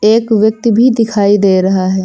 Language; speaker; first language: Hindi; native; Hindi